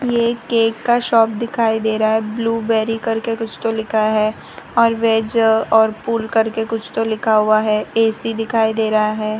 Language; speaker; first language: Hindi; non-native, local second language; Gujarati